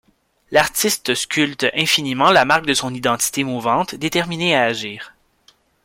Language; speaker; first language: French; native; French